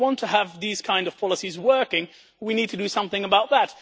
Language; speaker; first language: English; non-native, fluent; Dutch